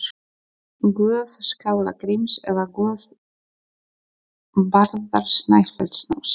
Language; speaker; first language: Icelandic; non-native, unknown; Polish